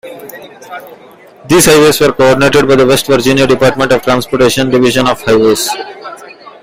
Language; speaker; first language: English; non-native, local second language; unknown